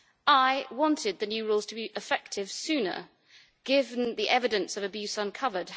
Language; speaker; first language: English; native; English